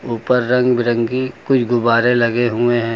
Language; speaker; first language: Hindi; native; Hindi